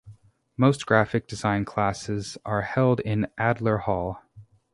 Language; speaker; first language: English; native; English